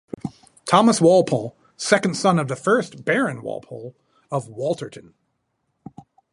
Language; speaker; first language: English; native; English